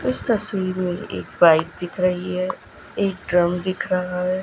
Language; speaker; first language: Hindi; non-native, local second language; Gujarati